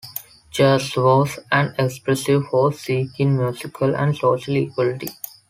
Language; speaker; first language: English; non-native, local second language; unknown